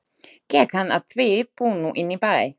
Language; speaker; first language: Icelandic; non-native, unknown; Slovak